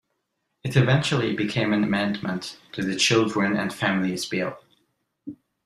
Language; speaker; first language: English; non-native, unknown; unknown